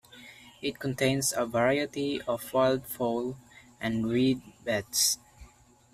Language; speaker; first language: English; non-native, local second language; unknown